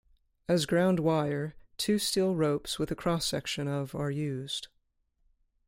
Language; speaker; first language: English; native; English